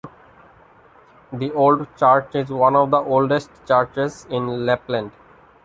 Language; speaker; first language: English; non-native, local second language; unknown